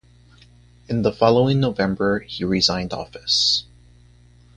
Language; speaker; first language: English; native; English